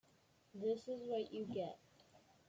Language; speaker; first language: English; native; English